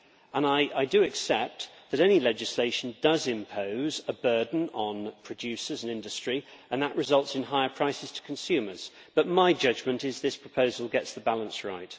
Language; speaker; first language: English; native; English